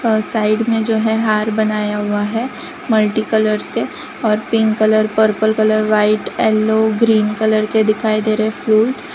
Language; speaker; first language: Hindi; non-native, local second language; Gujarati